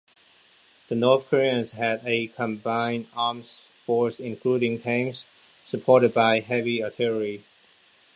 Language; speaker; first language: English; non-native, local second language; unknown